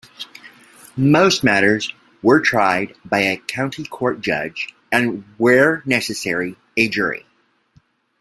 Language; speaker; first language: English; native; English